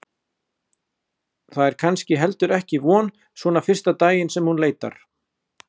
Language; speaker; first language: Icelandic; native; Icelandic